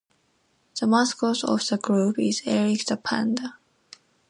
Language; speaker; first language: English; non-native, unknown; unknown